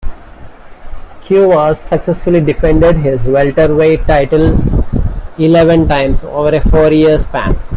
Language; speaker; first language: English; non-native, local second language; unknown